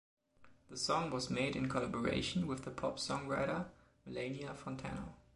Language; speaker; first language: English; non-native, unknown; German